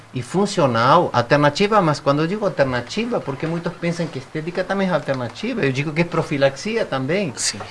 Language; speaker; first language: Portuguese; non-native, fluent; Spanish